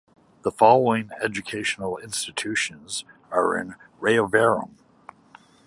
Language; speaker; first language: English; native; English